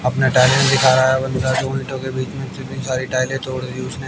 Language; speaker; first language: Hindi; native; Hindi